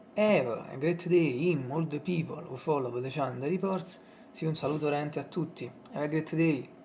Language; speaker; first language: English; non-native, learner; Italian